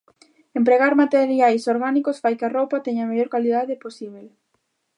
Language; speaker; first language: Galician; native; Galician